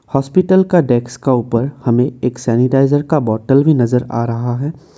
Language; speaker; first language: Hindi; non-native, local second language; Assamese